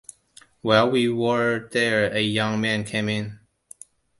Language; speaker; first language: English; non-native, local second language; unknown